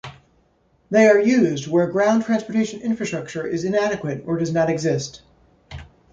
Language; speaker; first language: English; native; English